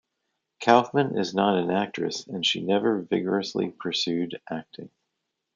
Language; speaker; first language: English; native; English